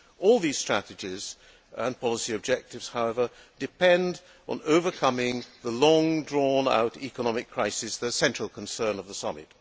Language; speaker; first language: English; non-native, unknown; Hungarian